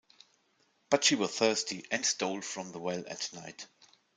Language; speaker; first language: English; non-native, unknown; German